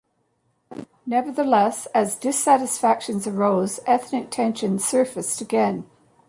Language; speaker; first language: English; native; English